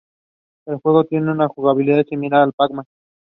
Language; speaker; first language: English; non-native, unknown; Spanish